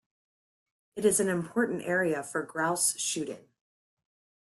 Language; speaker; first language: English; native; English